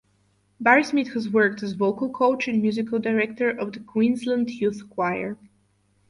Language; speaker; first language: English; non-native, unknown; Bulgarian